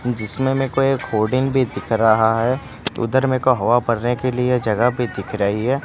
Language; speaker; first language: Hindi; non-native, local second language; Gujarati